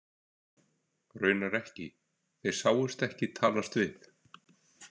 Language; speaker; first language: Icelandic; native; Icelandic